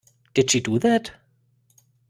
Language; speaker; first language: English; non-native, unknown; German